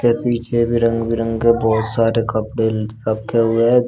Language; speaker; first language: Hindi; native; Hindi